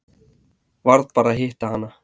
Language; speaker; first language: Icelandic; native; Icelandic